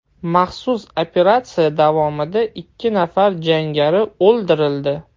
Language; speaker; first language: Uzbek; non-native, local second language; Russian